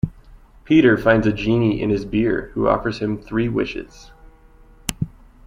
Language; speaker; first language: English; native; English